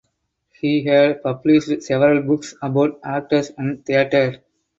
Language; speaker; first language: English; non-native, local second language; Tamil